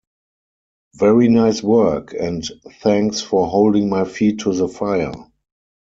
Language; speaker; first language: English; non-native, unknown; German